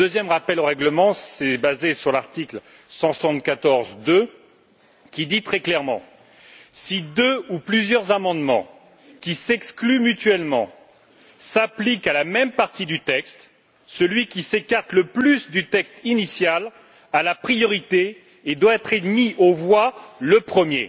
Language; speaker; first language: French; native; French